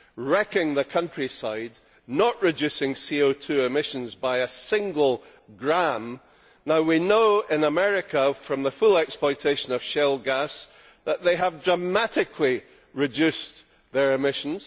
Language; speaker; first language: English; native; English